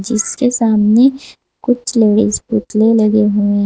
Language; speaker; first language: Hindi; native; Hindi